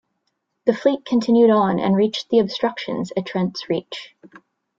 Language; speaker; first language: English; native; English